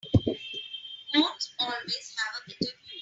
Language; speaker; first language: English; non-native, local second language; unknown